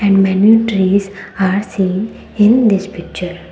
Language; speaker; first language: English; non-native, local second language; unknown